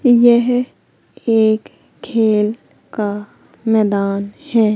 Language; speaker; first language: Hindi; native; Hindi